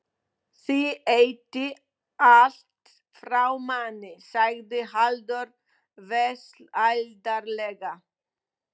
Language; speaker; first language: Icelandic; non-native, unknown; Polish